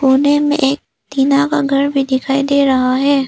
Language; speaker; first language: Hindi; non-native, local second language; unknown